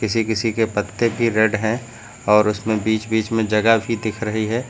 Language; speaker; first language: Hindi; native; Hindi